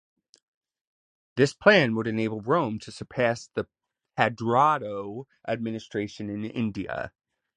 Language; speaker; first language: English; native; English